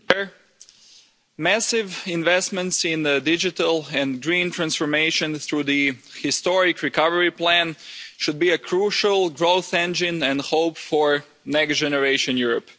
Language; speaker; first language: English; non-native, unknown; Croatian